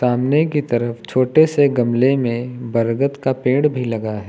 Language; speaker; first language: Hindi; native; Hindi